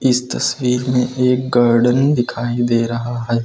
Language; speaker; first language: Hindi; native; Hindi